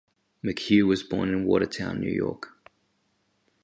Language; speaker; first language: English; native; English